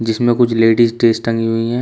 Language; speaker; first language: Hindi; native; Hindi